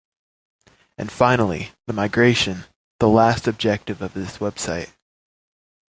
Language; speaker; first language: English; native; English